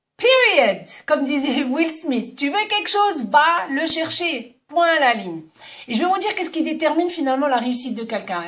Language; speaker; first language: French; non-native, local second language; Arabic